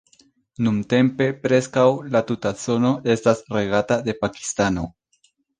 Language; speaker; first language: Esperanto; non-native, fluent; Spanish